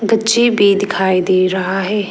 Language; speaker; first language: Hindi; non-native, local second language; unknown